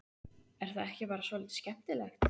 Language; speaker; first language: Icelandic; native; Icelandic